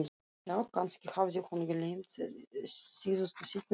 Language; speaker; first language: Icelandic; non-native, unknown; Russian